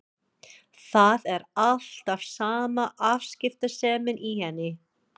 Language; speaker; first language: Icelandic; non-native, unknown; English